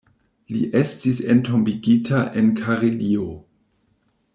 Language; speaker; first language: Esperanto; non-native, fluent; German